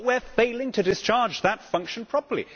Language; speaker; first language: English; native; English